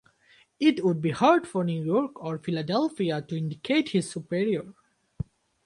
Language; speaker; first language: English; non-native, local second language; Bangla